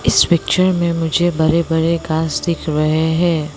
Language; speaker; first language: Hindi; non-native, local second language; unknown